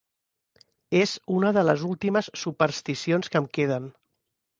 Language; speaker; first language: Catalan; native; Catalan